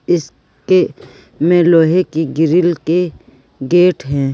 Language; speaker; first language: Hindi; native; Hindi